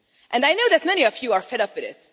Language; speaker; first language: English; non-native, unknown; Hungarian